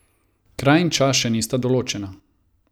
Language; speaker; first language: Slovenian; non-native, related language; Croatian